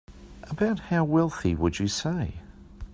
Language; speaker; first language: English; native; English